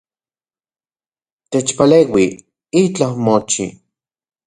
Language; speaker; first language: Central Puebla Nahuatl; non-native, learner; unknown